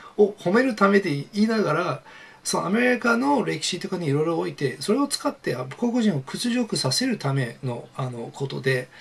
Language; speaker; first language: Japanese; non-native, fluent; English